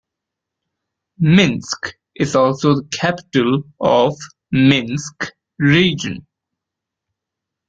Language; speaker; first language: English; non-native, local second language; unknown